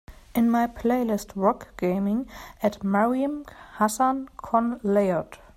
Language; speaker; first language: English; non-native, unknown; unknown